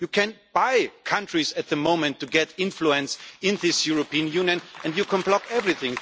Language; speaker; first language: English; non-native, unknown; German